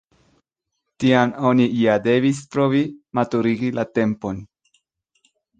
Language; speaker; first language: Esperanto; non-native, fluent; Spanish